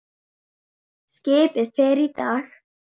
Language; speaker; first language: Icelandic; native; Icelandic